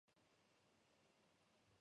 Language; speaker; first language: English; non-native, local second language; Fula